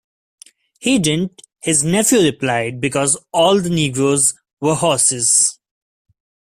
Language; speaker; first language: English; non-native, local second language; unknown